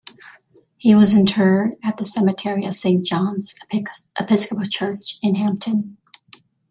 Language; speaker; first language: English; native; English